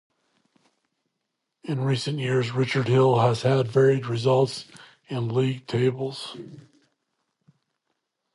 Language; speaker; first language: English; native; English